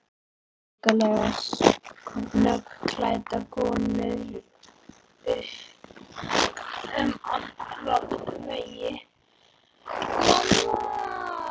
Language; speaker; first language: Icelandic; native; Icelandic